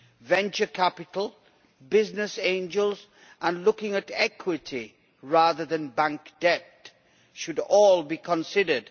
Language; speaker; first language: English; native; English